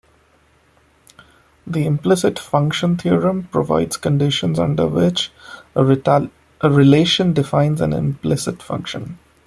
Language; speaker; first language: English; non-native, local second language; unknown